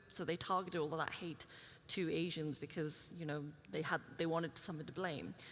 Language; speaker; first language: English; early bilingual, other home language; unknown